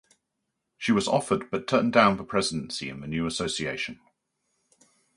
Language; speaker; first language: English; native; English